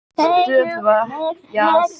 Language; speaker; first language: Icelandic; native; Icelandic